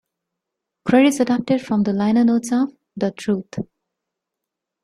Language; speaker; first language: English; non-native, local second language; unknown